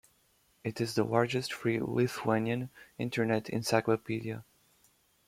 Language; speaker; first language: English; native; English